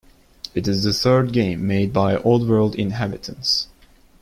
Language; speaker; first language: English; non-native, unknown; Turkish